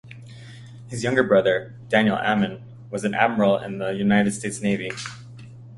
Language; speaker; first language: English; native; English